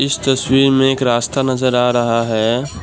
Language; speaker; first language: Hindi; non-native, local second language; Assamese